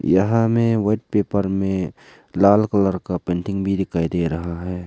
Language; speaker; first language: Hindi; non-native, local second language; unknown